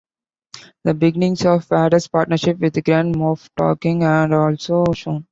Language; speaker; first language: English; non-native, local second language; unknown